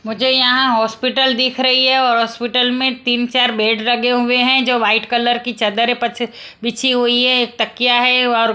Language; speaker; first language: Hindi; non-native, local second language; Punjabi